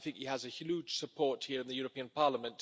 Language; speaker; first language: English; non-native, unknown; German